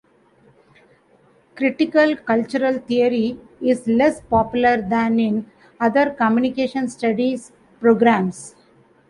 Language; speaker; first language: English; non-native, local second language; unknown